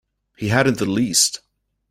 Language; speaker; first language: English; native; English